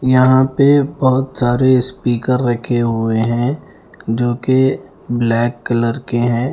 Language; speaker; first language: Hindi; non-native, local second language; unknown